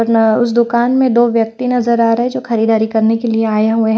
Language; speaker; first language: Hindi; native; Hindi